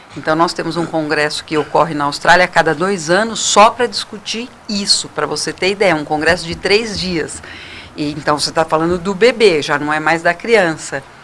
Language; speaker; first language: Portuguese; native; Portuguese